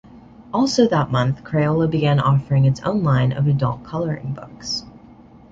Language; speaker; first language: English; native; English